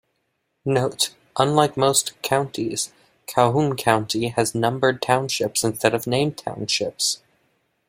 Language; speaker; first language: English; native; English